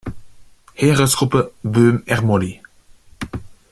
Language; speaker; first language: German; non-native, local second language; Luxembourgish